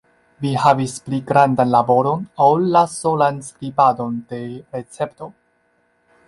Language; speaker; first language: Esperanto; non-native, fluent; Chinese